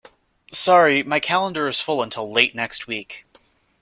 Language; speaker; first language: English; native; English